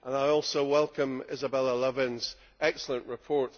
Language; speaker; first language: English; native; English